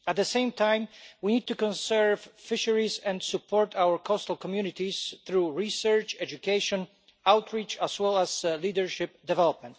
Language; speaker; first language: English; non-native, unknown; Polish